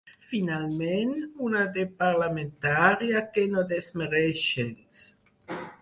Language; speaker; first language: Catalan; non-native, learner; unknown